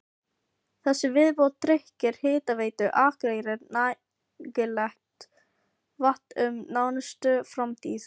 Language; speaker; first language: Icelandic; non-native, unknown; Filipino